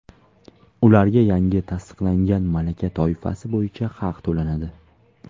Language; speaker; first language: Uzbek; native; Uzbek